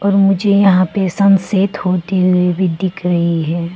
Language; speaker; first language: Hindi; non-native, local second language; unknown